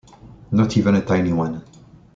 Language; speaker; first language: English; non-native, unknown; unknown